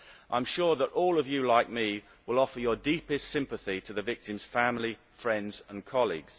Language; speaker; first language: English; native; English